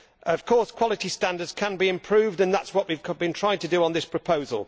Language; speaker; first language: English; native; English